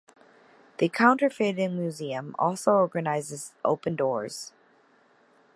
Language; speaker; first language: English; native; English